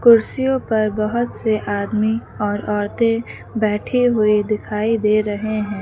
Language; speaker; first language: Hindi; native; Hindi